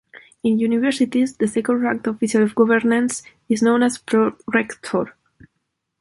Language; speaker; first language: English; non-native, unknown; Spanish